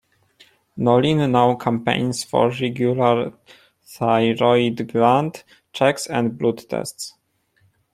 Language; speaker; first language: English; non-native, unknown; Polish